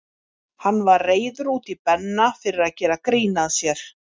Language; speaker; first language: Icelandic; native; Icelandic